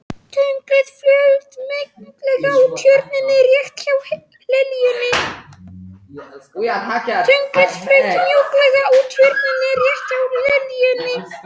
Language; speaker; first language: Icelandic; non-native, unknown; Polish